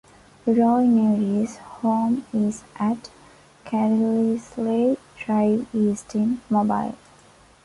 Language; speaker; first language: English; non-native, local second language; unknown